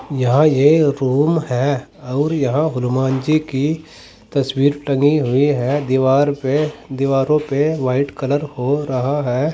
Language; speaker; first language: Hindi; native; Hindi